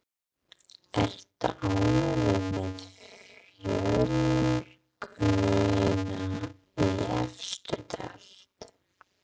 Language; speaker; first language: Icelandic; non-native, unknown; English